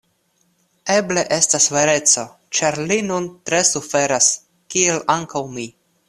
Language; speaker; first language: Esperanto; non-native, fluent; Russian